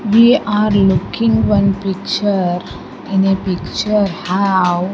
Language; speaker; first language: English; non-native, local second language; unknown